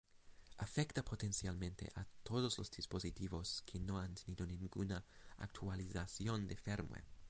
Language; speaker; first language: Spanish; non-native, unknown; English